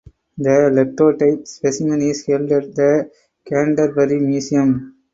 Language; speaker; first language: English; non-native, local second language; Tamil